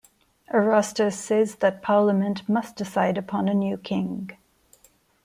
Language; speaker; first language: English; non-native, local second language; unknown